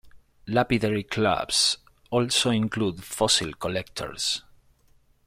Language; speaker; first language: English; non-native, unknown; Spanish